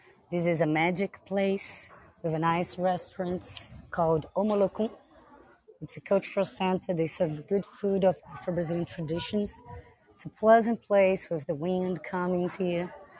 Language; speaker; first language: English; non-native, fluent; Portuguese